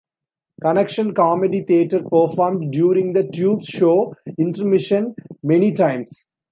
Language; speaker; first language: English; non-native, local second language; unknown